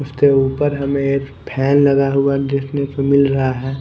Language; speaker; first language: Hindi; non-native, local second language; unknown